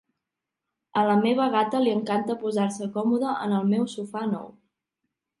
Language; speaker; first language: Catalan; native; Catalan